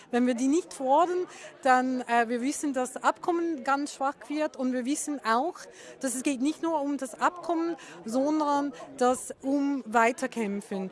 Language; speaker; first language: German; non-native, fluent; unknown